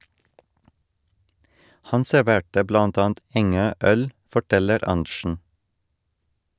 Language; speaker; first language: Norwegian; non-native, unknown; Estonian